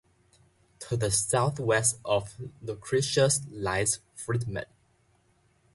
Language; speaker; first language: English; non-native, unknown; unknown